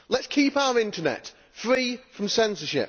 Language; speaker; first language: English; native; English